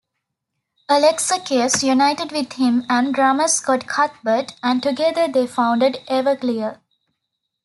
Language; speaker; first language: English; non-native, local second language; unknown